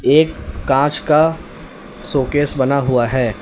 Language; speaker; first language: Hindi; native; Hindi